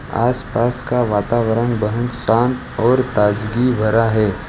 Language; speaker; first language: Hindi; non-native, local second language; Gujarati